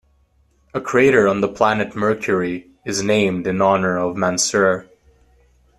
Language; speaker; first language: English; native; English